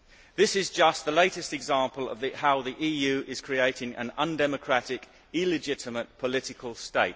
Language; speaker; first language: English; native; English